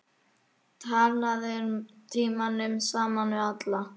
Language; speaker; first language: Icelandic; native; Icelandic